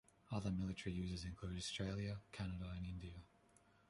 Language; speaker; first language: English; non-native, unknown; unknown